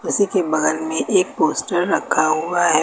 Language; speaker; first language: Hindi; native; Hindi